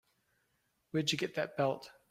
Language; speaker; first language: English; native; English